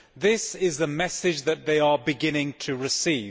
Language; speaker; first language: English; native; English